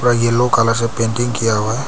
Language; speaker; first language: Hindi; early bilingual, other home language; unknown